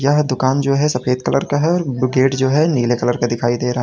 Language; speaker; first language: Hindi; native; Hindi